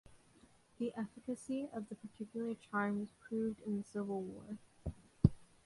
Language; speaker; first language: English; non-native, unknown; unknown